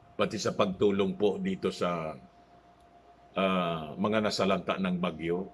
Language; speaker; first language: Filipino; non-native, local second language; Cebuano